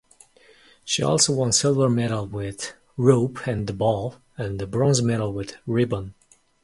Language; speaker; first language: English; non-native, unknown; Mongolian